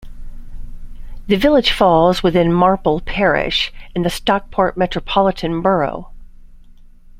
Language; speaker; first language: English; native; English